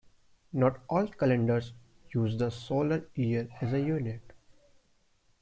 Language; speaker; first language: English; non-native, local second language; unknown